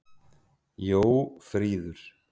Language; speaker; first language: Icelandic; native; Icelandic